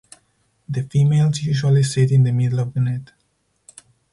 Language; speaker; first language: English; non-native, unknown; Spanish